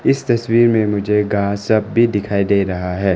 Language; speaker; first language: Hindi; non-native, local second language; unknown